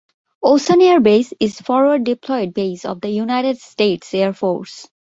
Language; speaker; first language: English; non-native, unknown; Bangla